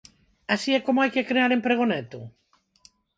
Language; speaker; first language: Galician; non-native, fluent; Spanish